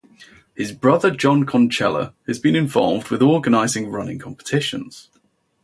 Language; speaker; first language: English; native; English